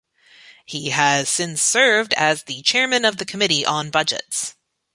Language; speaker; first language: English; native; English